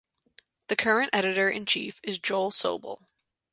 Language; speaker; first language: English; native; English